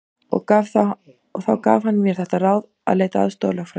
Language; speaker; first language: Icelandic; native; Icelandic